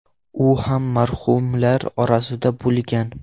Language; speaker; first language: Uzbek; non-native, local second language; Russian